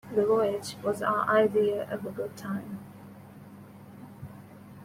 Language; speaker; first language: English; non-native, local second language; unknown